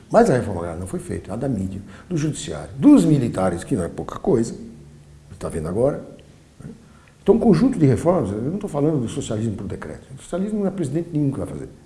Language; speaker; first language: Portuguese; early bilingual, other home language; Polish